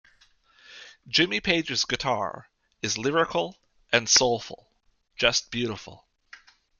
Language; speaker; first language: English; native; English